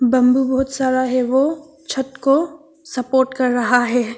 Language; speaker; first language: Hindi; non-native, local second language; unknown